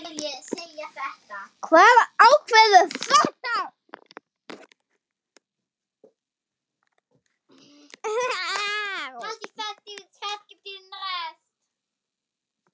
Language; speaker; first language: Icelandic; non-native, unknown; German